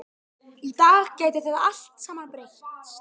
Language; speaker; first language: Icelandic; native; Icelandic